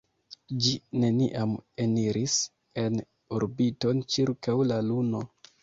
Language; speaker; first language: Esperanto; non-native, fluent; Kinyarwanda